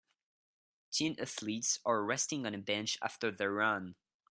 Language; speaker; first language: English; non-native, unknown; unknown